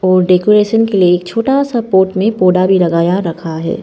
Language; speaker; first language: Hindi; non-native, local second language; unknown